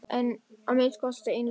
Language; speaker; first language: Icelandic; non-native, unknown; German